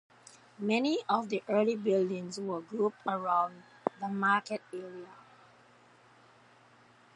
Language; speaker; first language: English; native; English